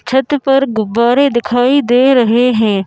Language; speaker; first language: Hindi; native; Hindi